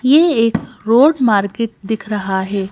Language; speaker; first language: Hindi; native; Hindi